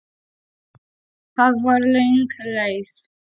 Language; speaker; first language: Icelandic; non-native, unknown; Polish